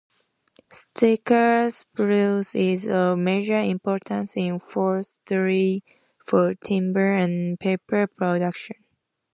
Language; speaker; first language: English; native; English